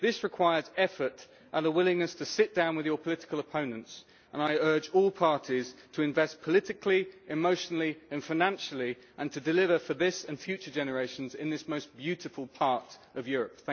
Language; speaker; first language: English; native; English